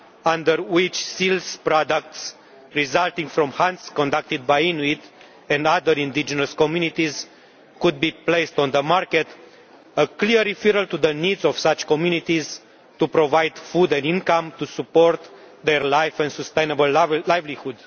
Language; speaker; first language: English; non-native, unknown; Romanian